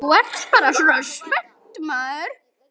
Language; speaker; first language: Icelandic; native; Icelandic